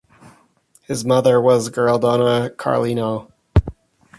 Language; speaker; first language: English; native; English